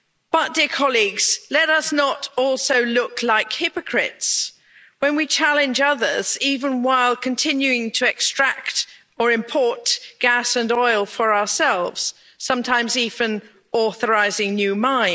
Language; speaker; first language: English; native; English